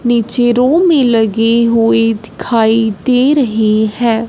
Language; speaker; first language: Hindi; non-native, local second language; Punjabi